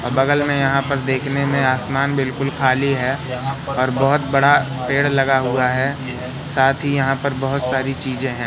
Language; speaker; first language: Hindi; native; Hindi